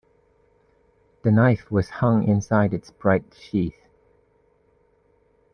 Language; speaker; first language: English; native; English